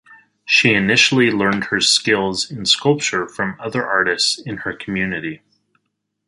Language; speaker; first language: English; native; English